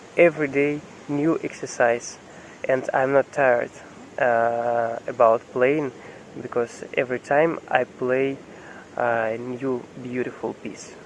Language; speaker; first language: English; non-native, learner; Russian